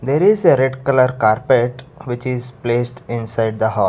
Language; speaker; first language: English; non-native, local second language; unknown